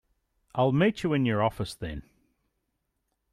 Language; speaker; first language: English; native; English